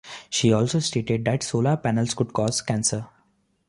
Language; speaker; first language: English; non-native, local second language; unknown